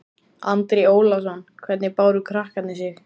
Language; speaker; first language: Icelandic; native; Icelandic